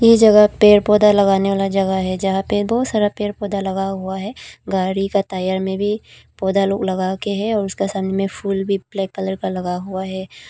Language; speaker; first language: Hindi; non-native, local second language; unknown